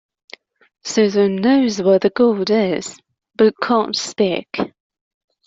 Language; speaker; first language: English; non-native, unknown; Persian